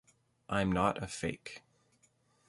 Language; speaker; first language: English; native; English